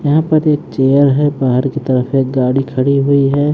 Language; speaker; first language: Hindi; native; Hindi